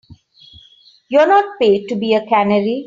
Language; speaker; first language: English; non-native, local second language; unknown